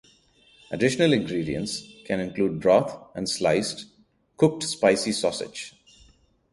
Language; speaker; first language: English; non-native, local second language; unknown